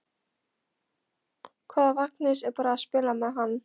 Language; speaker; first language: Icelandic; non-native, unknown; Polish